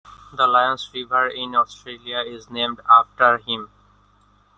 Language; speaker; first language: English; non-native, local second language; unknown